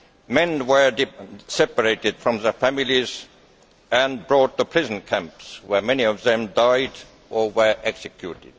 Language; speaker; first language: English; non-native, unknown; Estonian